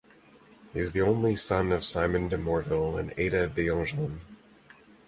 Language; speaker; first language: English; native; English